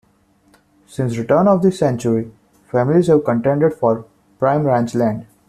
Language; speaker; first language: English; non-native, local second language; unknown